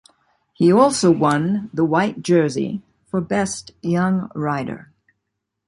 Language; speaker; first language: English; native; English